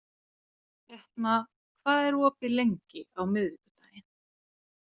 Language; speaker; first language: Icelandic; non-native, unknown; Finnish